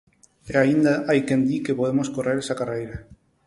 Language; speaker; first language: Galician; non-native, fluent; Spanish